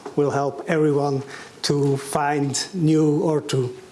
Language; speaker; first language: English; non-native, fluent; German